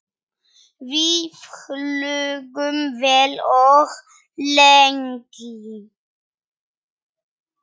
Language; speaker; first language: Icelandic; non-native, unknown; Polish